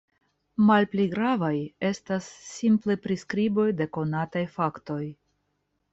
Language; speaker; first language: Esperanto; non-native, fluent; Russian